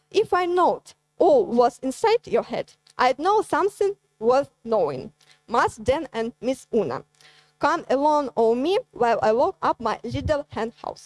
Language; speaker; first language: English; non-native, fluent; Ukrainian